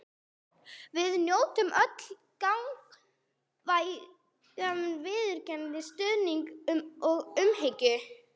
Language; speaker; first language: Icelandic; non-native, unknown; English